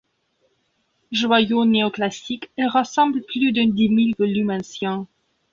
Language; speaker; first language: French; non-native, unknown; Belarusian